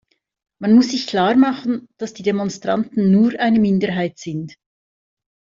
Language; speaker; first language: German; native; German